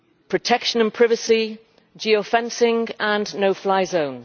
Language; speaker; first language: English; native; English